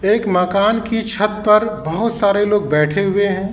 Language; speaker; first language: Hindi; native; Hindi